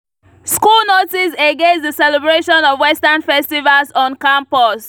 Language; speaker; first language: English; non-native, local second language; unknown